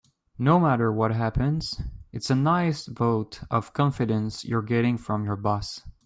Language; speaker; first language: English; native; English